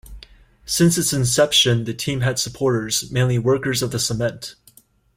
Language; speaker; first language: English; native; English